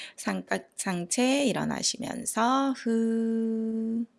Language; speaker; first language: Korean; native; Korean